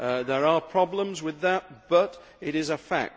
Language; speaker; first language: English; native; English